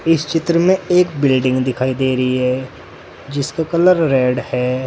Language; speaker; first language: Hindi; native; Hindi